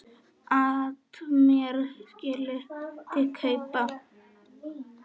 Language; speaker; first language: Icelandic; non-native, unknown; Polish